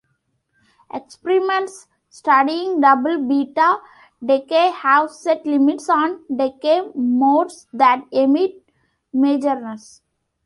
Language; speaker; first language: English; non-native, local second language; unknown